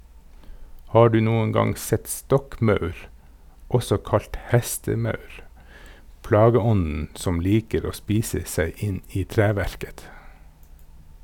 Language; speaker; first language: Norwegian; native; Norwegian